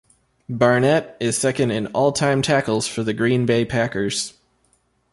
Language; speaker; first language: English; native; English